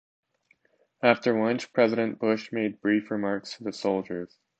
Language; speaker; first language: English; native; English